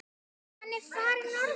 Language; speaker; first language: Icelandic; native; Icelandic